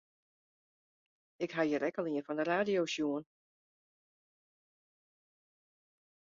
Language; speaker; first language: Western Frisian; non-native, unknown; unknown